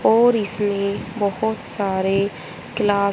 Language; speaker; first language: Hindi; native; Hindi